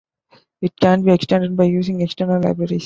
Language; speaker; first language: English; non-native, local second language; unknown